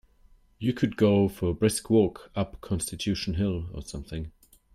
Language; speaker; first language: English; non-native, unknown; German